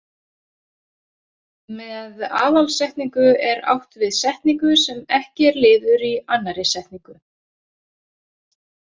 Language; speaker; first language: Icelandic; native; Icelandic